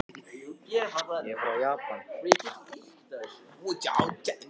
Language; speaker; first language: Icelandic; non-native, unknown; Japanese